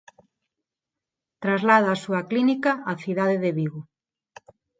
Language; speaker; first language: Galician; non-native, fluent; Spanish